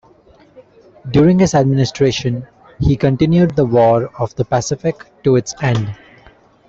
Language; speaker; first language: English; non-native, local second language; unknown